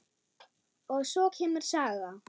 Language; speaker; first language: Icelandic; non-native, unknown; German